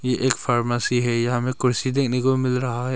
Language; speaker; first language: Hindi; early bilingual, other home language; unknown